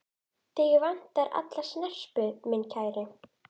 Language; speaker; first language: Icelandic; native; Icelandic